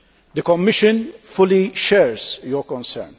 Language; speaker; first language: English; non-native, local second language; Maltese